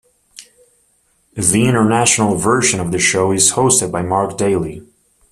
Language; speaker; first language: English; native; English